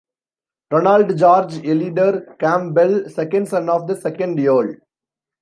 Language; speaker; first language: English; non-native, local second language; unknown